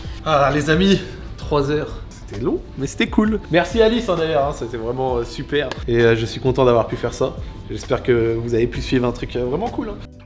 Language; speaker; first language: French; native; French